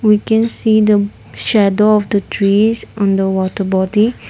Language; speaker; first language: English; non-native, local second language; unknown